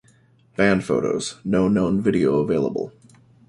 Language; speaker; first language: English; native; English